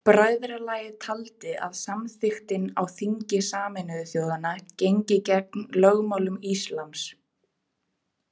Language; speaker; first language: Icelandic; native; Icelandic